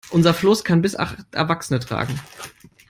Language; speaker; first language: English; non-native, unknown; German